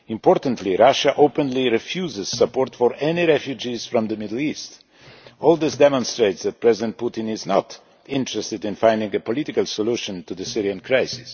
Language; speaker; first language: English; non-native, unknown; Polish